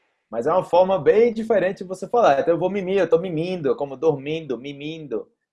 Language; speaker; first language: Portuguese; native; Portuguese